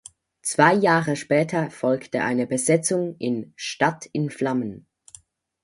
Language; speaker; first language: German; native; German